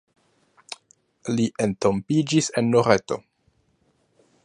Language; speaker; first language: Esperanto; non-native, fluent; French